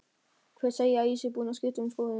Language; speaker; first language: Icelandic; non-native, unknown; German